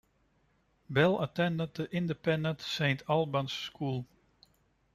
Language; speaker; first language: English; non-native, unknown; Dutch